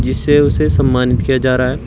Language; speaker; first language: Hindi; native; Hindi